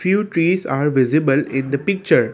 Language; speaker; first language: English; non-native, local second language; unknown